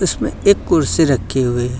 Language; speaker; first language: Hindi; native; Hindi